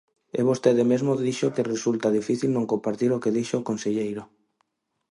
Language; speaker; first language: Galician; non-native, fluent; Spanish